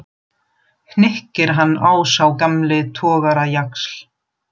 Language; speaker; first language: Icelandic; non-native, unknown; German